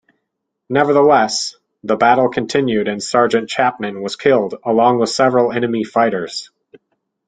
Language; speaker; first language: English; native; English